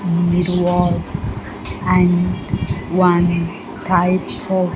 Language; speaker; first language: English; non-native, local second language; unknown